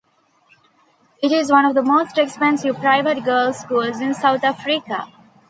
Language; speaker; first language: English; non-native, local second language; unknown